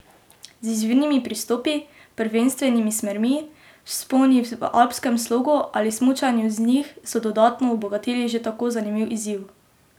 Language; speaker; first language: Slovenian; native; Slovenian